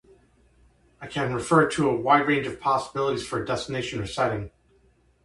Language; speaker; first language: English; native; English